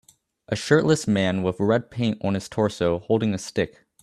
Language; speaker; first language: English; native; English